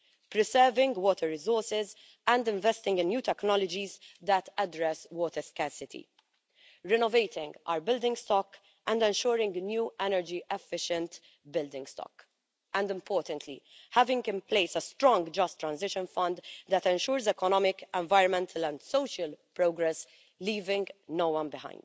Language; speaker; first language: English; non-native, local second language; Maltese